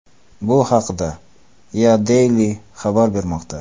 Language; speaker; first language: Uzbek; non-native, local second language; Kara-Kalpak